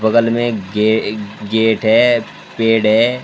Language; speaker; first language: Hindi; native; Hindi